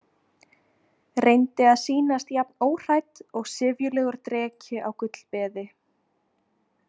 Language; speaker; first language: Icelandic; native; Icelandic